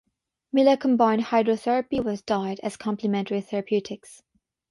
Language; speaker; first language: English; non-native, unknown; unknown